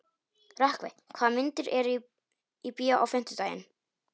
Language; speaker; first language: Icelandic; non-native, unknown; Polish